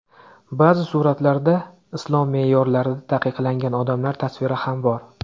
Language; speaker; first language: Uzbek; native; Uzbek